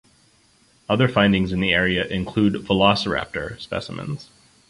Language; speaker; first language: English; native; English